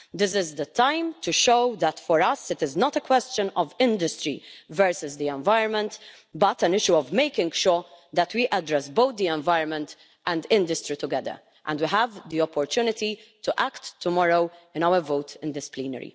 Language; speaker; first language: English; non-native, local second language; Maltese